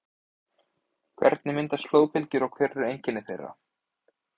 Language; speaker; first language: Icelandic; native; Icelandic